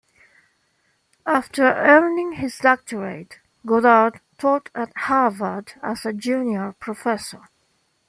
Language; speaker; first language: English; non-native, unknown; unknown